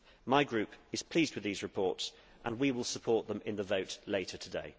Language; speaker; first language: English; native; English